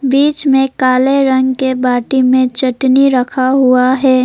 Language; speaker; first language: Hindi; non-native, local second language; Assamese